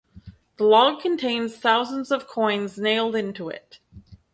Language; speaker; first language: English; native; English